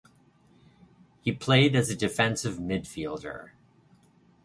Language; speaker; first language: English; native; English